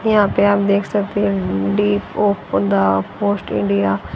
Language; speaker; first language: Hindi; native; Hindi